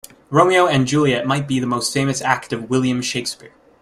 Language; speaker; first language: English; native; English